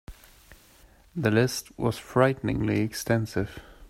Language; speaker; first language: English; non-native, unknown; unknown